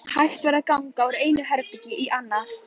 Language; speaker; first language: Icelandic; native; Icelandic